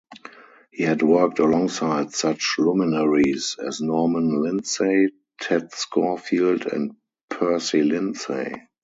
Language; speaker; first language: English; non-native, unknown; German